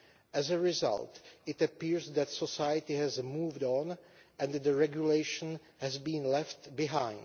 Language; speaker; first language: English; non-native, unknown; Czech